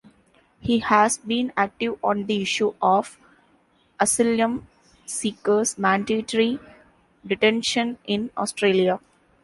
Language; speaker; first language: English; non-native, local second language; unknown